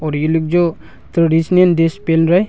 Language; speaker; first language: Hindi; non-native, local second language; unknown